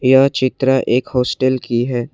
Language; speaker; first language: Hindi; non-native, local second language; Assamese